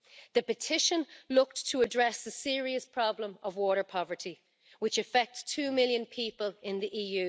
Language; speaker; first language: English; native; English